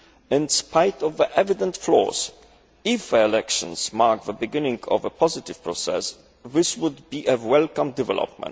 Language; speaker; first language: English; native; English